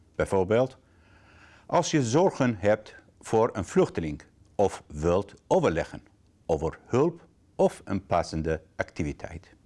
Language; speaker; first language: Dutch; non-native, fluent; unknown